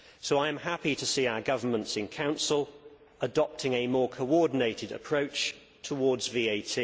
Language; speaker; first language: English; native; English